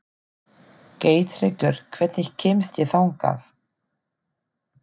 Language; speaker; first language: Icelandic; non-native, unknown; German